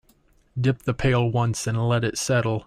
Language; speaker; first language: English; native; English